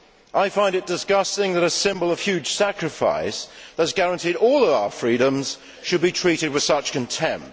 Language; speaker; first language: English; native; English